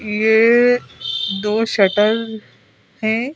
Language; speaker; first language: Hindi; native; Hindi